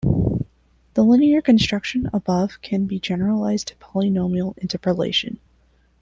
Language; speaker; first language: English; non-native, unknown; Spanish